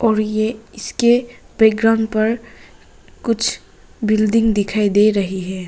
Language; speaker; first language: Hindi; non-native, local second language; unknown